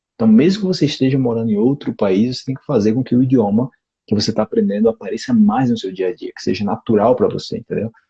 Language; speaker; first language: Portuguese; native; Portuguese